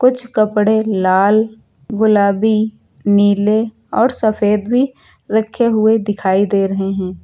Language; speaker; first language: Hindi; native; Hindi